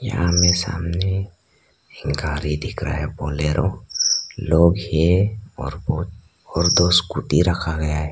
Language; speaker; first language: Hindi; non-native, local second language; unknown